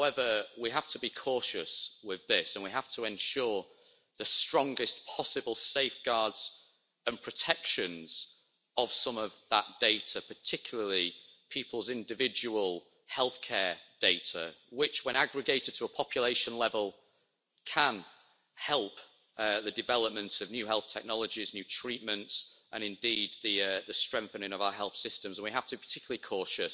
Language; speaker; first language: English; native; English